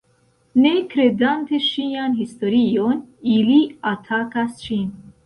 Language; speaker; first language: Esperanto; non-native, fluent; Central Kurdish